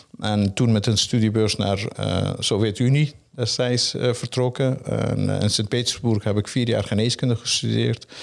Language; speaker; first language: Dutch; non-native, fluent; Persian